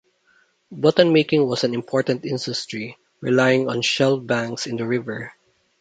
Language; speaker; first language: English; non-native, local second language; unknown